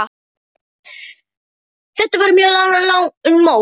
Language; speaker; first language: Icelandic; non-native, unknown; Polish